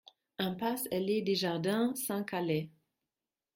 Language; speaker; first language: French; non-native, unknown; German